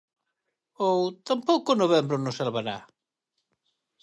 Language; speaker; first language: Galician; native; Galician